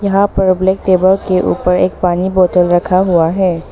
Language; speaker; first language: Hindi; non-native, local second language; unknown